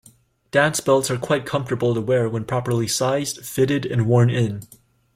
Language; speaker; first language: English; native; English